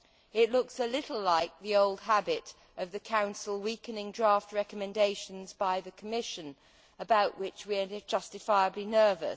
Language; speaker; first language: English; native; English